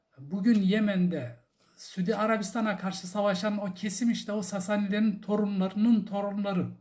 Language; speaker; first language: Turkish; non-native, local second language; Zaza